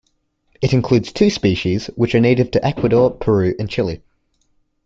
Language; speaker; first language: English; native; English